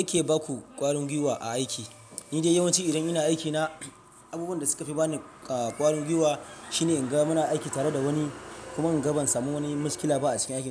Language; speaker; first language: Hausa; non-native, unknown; Yoruba